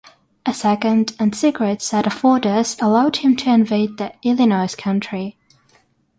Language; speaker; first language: English; non-native, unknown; Russian